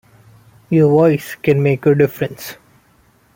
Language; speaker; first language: English; non-native, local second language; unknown